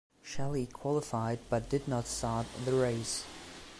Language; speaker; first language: English; non-native, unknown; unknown